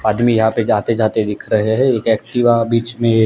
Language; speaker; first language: Hindi; non-native, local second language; Gujarati